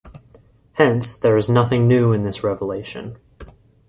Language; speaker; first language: English; native; English